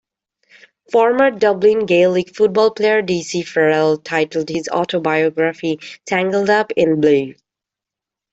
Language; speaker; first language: English; native; English